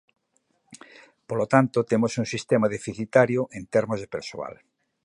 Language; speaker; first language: Galician; native; Galician